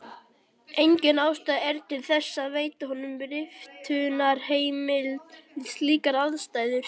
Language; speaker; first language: Icelandic; native; Icelandic